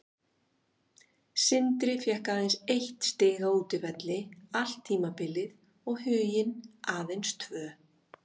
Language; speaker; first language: Icelandic; native; Icelandic